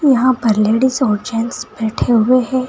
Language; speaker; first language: Hindi; native; Hindi